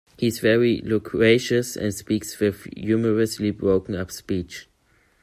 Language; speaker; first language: English; non-native, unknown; German